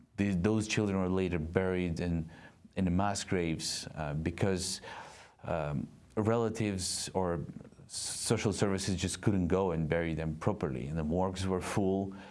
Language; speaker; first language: English; non-native, fluent; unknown